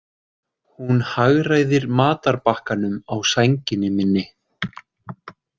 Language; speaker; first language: Icelandic; native; Icelandic